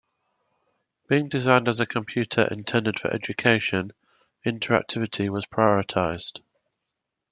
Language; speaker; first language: English; native; English